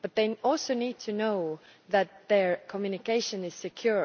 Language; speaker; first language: English; non-native, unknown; Estonian